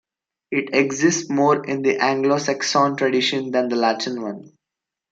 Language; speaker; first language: English; non-native, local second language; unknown